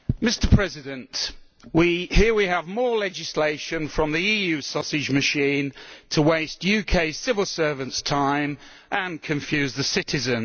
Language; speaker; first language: English; native; English